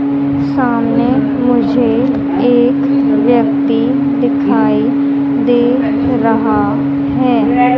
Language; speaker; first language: Hindi; native; Hindi